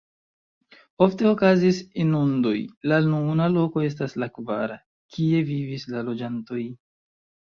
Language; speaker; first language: Esperanto; non-native, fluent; Chinese